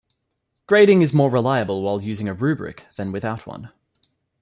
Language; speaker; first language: English; native; English